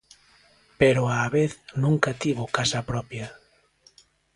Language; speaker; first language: Galician; native; Galician